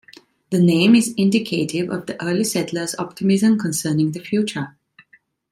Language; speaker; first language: English; non-native, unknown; Italian